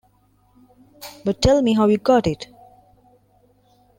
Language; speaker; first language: English; non-native, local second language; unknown